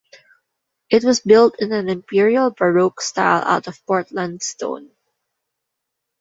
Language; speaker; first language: English; non-native, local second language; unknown